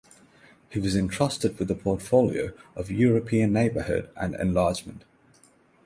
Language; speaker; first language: English; non-native, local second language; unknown